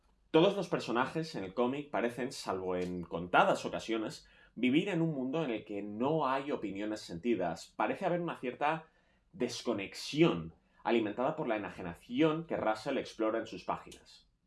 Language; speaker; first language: Spanish; native; Spanish